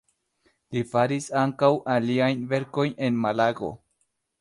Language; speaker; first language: Esperanto; non-native, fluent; Spanish